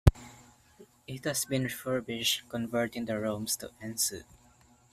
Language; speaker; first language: English; non-native, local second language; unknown